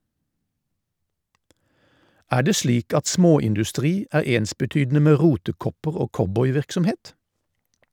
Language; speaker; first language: Norwegian; native; Norwegian